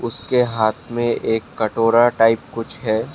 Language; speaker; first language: Hindi; non-native, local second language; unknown